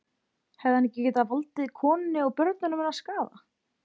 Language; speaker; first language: Icelandic; native; Icelandic